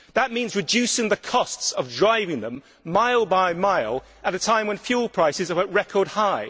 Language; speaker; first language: English; native; English